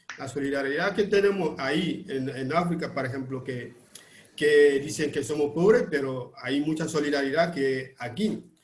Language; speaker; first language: Spanish; non-native, fluent; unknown